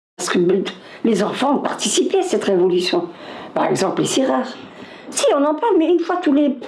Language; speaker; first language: French; non-native, local second language; Arabic